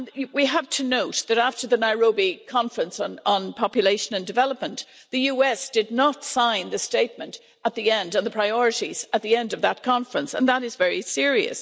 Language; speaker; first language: English; native; English